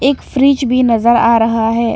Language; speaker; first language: Hindi; non-native, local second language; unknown